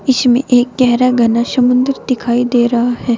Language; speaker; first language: Hindi; native; Hindi